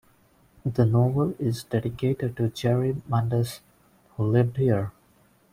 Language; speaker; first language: English; non-native, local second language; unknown